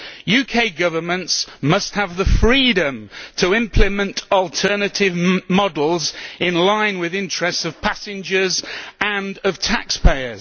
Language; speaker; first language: English; native; English